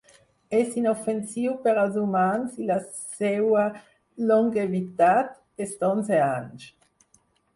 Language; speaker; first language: Catalan; non-native, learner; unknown